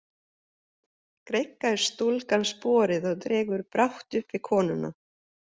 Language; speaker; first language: Icelandic; non-native, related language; Swedish